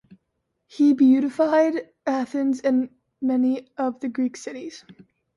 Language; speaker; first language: English; native; English